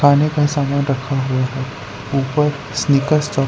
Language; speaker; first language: Hindi; non-native, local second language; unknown